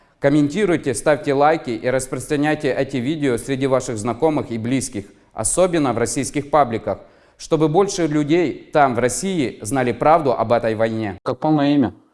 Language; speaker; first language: Russian; non-native, local second language; Ukrainian